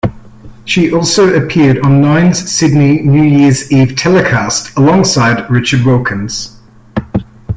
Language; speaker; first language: English; native; English